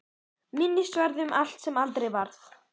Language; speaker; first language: Icelandic; native; Icelandic